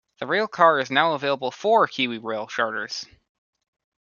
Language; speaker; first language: English; native; English